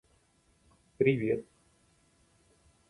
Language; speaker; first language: English; non-native, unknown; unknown